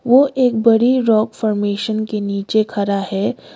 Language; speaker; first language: Hindi; non-native, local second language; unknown